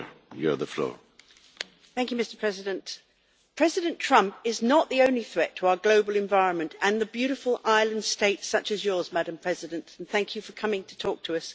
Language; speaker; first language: English; native; English